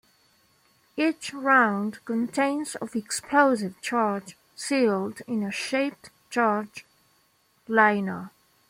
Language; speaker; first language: English; non-native, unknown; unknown